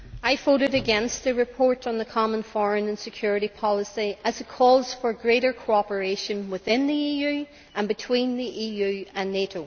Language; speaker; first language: English; native; English